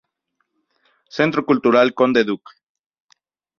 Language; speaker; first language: Spanish; native; Spanish